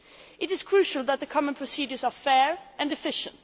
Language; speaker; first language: English; non-native, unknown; Swedish